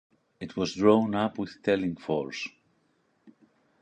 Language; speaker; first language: English; non-native, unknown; Greek